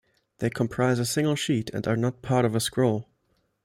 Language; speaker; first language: English; non-native, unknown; German